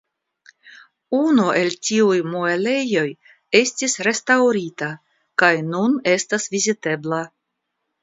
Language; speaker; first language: Esperanto; non-native, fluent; Russian